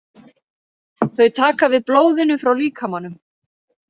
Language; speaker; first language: Icelandic; native; Icelandic